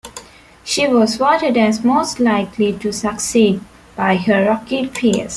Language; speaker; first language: English; non-native, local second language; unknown